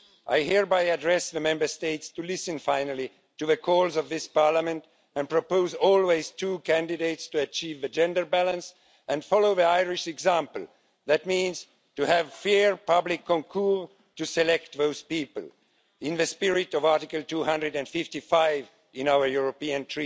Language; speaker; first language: English; non-native, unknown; Estonian